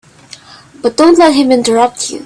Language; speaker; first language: English; non-native, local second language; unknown